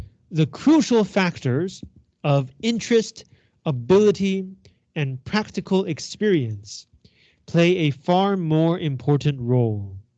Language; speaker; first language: English; non-native, fluent; Chinese